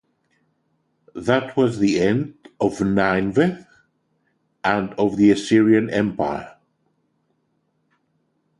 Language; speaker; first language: English; non-native, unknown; Greek